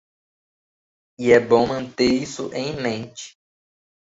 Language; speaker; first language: Portuguese; native; Portuguese